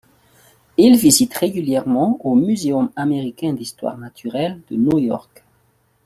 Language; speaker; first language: French; non-native, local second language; Malagasy